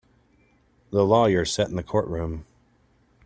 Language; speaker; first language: English; native; English